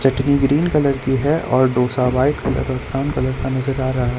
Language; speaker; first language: Hindi; non-native, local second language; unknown